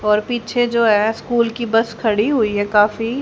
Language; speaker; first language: Hindi; native; Hindi